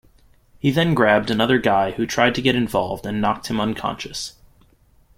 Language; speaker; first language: English; native; English